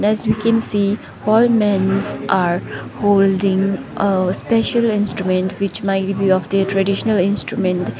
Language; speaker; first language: English; non-native, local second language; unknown